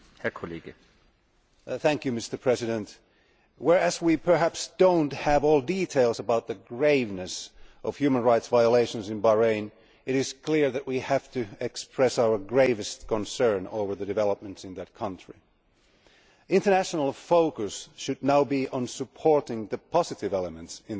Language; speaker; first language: English; non-native, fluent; Finnish